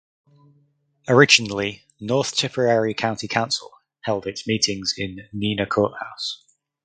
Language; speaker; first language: English; native; English